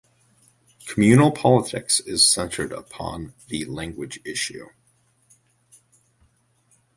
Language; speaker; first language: English; native; English